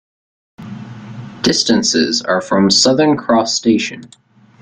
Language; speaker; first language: English; native; English